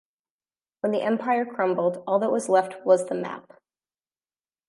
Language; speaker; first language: English; native; English